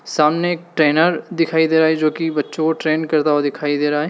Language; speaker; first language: Hindi; native; Hindi